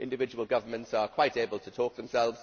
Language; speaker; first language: English; native; English